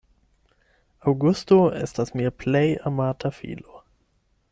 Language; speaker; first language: Esperanto; non-native, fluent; German